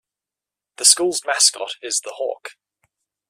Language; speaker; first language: English; native; English